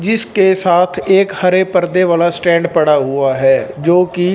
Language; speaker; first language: Hindi; non-native, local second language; Punjabi